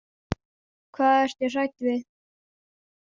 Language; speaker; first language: Icelandic; non-native, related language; Danish